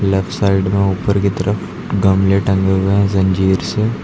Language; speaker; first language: Hindi; native; Hindi